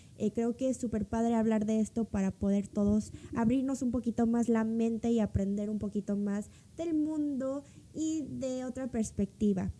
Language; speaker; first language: Spanish; early bilingual, other home language; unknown